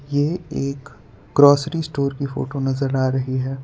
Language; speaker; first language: Hindi; non-native, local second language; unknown